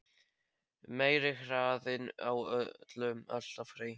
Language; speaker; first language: Icelandic; non-native, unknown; Polish